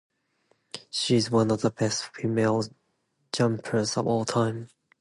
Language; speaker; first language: English; non-native, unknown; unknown